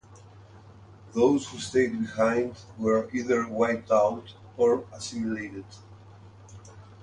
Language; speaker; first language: English; native; English